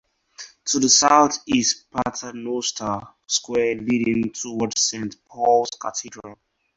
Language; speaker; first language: English; non-native, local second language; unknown